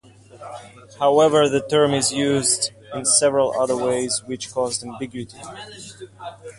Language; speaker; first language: English; non-native, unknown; Russian